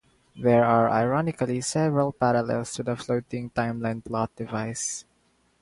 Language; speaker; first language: English; non-native, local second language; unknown